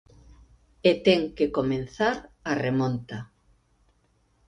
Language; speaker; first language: Galician; native; Galician